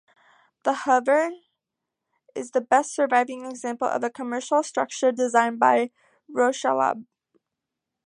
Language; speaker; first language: English; native; English